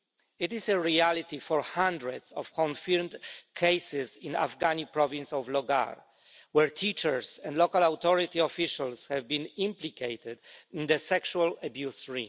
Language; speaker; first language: English; non-native, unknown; Polish